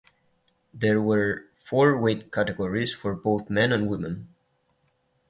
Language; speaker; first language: English; non-native, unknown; Catalan